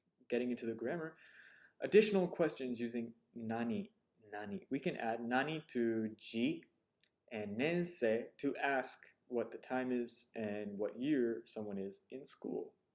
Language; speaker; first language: English; native; English